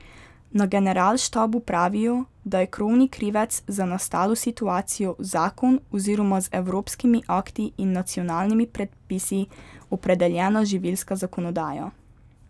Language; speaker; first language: Slovenian; native; Slovenian